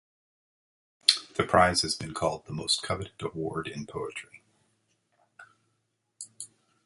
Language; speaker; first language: English; native; English